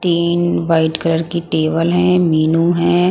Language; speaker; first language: Hindi; non-native, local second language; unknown